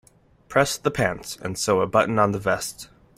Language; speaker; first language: English; native; English